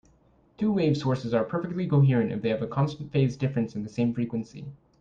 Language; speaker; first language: English; native; English